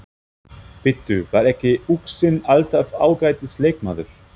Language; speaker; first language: Icelandic; non-native, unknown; German